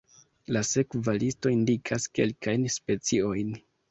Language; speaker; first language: Esperanto; non-native, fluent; Kinyarwanda